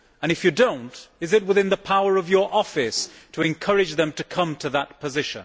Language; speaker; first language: English; native; English